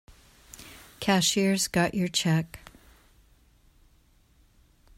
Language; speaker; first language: English; native; English